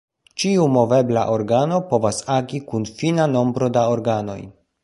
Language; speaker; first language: Esperanto; non-native, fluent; Polish